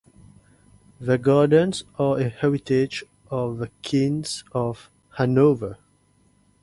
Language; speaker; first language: English; non-native, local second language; Morisyen